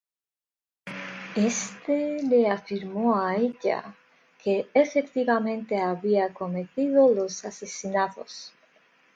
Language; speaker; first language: Spanish; non-native, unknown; Russian